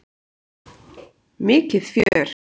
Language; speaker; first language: Icelandic; native; Icelandic